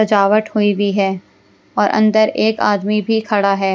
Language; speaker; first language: Hindi; non-native, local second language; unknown